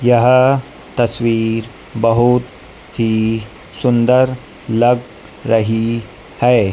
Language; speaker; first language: Hindi; native; Hindi